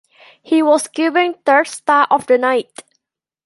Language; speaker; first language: English; non-native, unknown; Thai